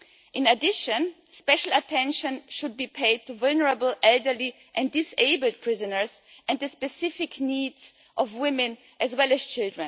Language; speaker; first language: English; non-native, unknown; German